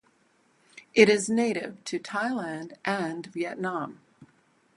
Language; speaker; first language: English; native; English